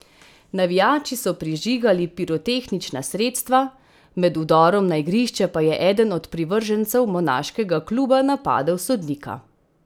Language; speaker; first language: Slovenian; native; Slovenian